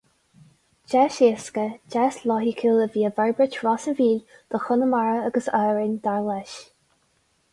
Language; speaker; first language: Irish; non-native, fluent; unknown